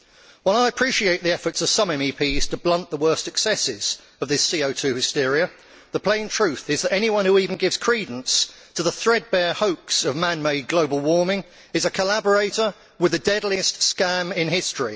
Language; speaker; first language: English; native; English